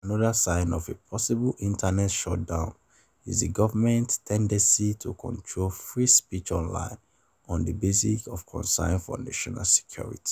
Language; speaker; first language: English; non-native, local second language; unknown